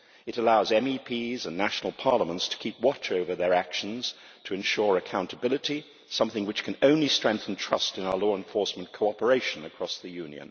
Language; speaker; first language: English; native; English